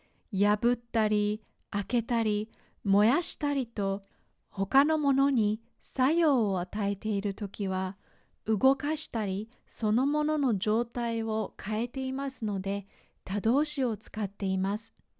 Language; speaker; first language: Japanese; native; Japanese